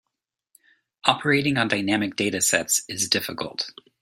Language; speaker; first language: English; native; English